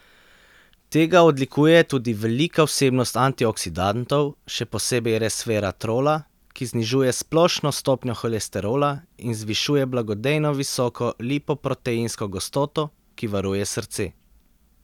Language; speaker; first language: Slovenian; native; Slovenian